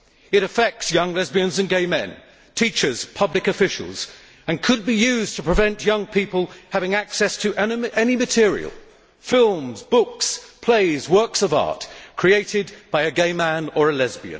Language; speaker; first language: English; native; English